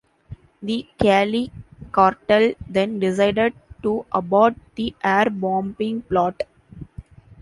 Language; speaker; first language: English; non-native, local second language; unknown